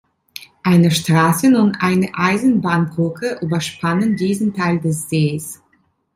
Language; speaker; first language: German; non-native, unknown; Italian